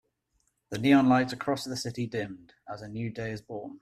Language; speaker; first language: English; native; English